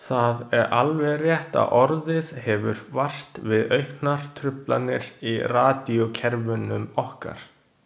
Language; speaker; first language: Icelandic; non-native, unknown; Chinese